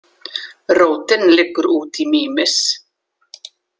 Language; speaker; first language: Icelandic; native; Icelandic